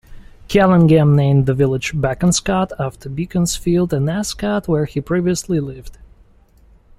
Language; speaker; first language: English; non-native, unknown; Russian